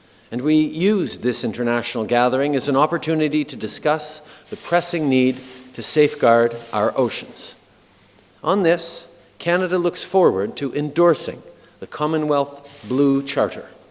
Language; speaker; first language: English; early bilingual, other home language; French